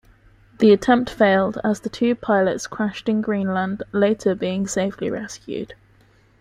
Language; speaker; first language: English; native; English